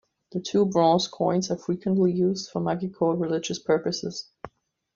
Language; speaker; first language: English; non-native, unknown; German